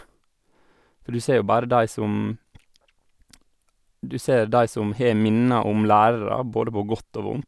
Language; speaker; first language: Norwegian; native; Norwegian